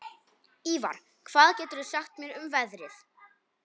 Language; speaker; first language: Icelandic; non-native, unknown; Polish